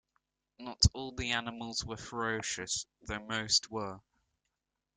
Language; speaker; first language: English; native; English